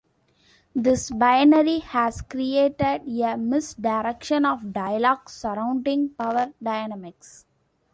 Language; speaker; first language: English; non-native, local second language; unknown